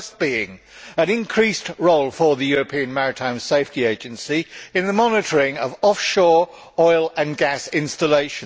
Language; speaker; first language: English; native; English